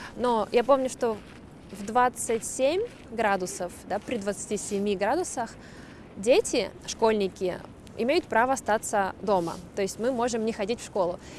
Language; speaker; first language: Russian; native; Russian